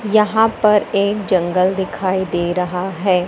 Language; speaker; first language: Hindi; native; Hindi